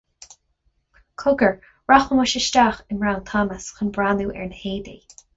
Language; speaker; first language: Irish; non-native, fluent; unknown